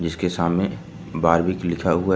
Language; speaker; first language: Hindi; native; Hindi